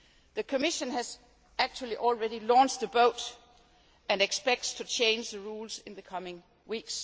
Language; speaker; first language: English; non-native, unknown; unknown